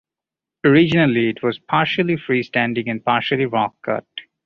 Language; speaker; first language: English; non-native, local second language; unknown